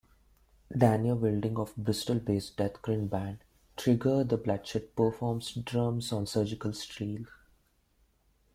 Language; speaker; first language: English; non-native, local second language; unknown